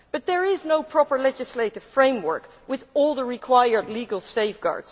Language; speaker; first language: English; non-native, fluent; Dutch